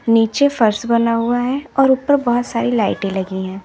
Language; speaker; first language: Hindi; native; Hindi